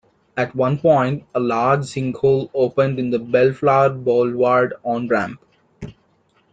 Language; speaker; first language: English; non-native, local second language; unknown